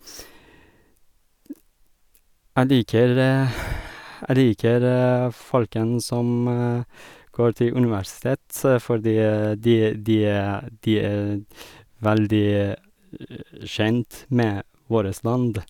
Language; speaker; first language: Norwegian; non-native, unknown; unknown